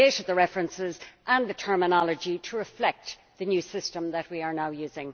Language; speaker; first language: English; native; English